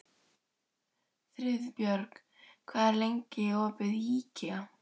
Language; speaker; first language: Icelandic; native; Icelandic